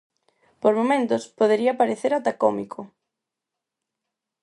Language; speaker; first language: Galician; non-native, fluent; Spanish